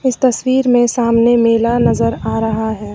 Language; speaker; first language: Hindi; native; Hindi